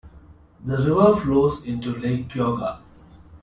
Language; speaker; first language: English; non-native, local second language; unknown